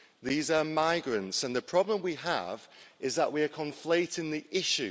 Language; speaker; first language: English; native; English